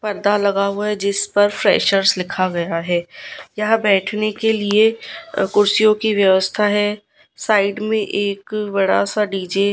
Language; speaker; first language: Hindi; non-native, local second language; Gujarati